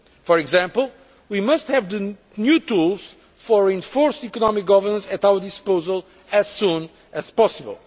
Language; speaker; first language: English; non-native, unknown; Portuguese